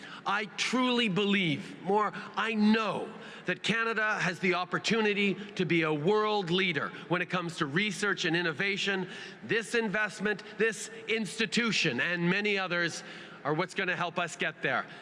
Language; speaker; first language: English; native; English